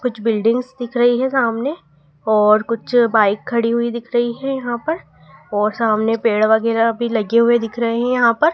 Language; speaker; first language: Hindi; native; Hindi